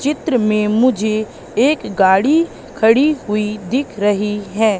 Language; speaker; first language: Hindi; native; Hindi